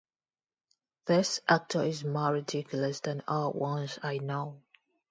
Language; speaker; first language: English; non-native, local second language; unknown